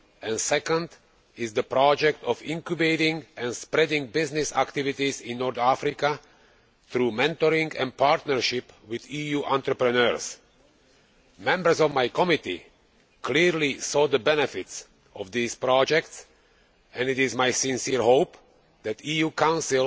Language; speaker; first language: English; non-native, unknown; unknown